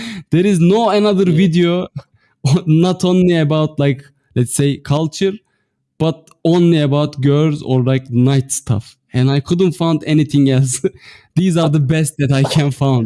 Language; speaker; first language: English; non-native, fluent; Turkish